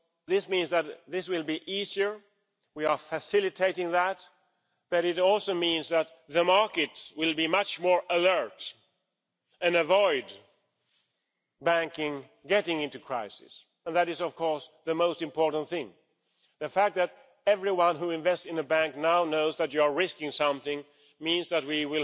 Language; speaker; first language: English; non-native, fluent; Swedish